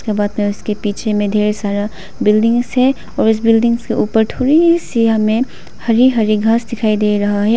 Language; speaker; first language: Hindi; non-native, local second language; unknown